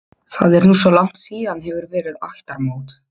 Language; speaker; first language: Icelandic; non-native, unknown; Polish